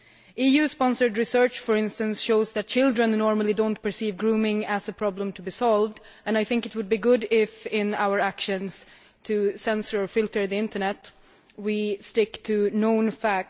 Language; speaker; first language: English; non-native, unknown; Swedish